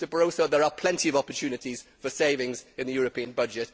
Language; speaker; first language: English; native; English